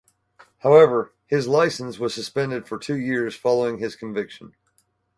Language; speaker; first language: English; native; English